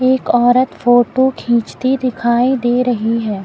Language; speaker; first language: Hindi; native; Hindi